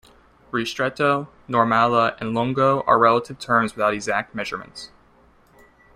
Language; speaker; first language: English; native; English